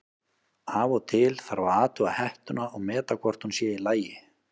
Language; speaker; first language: Icelandic; native; Icelandic